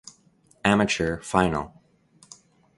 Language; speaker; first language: English; native; English